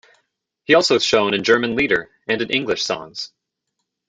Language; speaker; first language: English; native; English